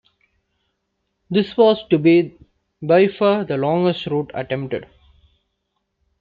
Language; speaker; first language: English; non-native, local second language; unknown